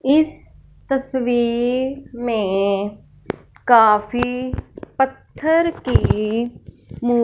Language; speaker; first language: Hindi; non-native, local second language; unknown